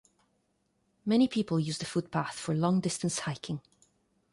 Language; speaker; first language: English; non-native, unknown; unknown